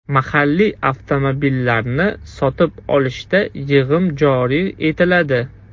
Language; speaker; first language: Uzbek; non-native, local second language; Russian